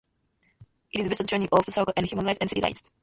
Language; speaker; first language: English; non-native, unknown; Japanese